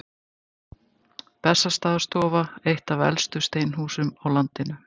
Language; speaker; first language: Icelandic; native; Icelandic